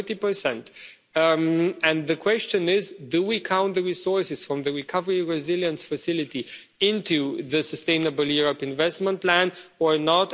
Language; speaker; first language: English; non-native, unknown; Romanian